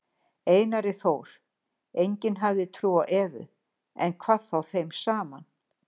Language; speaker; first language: Icelandic; native; Icelandic